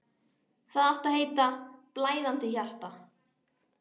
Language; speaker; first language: Icelandic; native; Icelandic